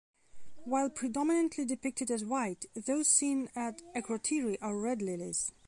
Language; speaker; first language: English; non-native, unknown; Belarusian